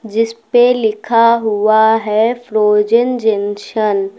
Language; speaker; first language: Hindi; native; Hindi